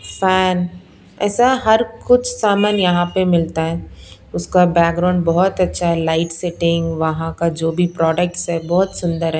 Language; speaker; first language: Hindi; non-native, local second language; Punjabi